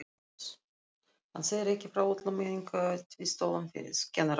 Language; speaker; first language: Icelandic; non-native, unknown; Russian